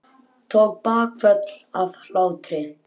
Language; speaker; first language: Icelandic; native; Icelandic